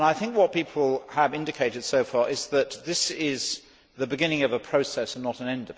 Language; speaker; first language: English; native; English